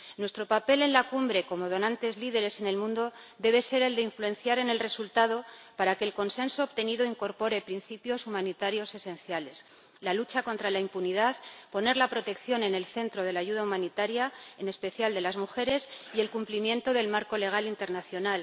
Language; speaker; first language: Spanish; native; Spanish